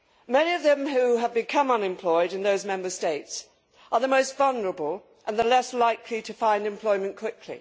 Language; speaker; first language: English; native; English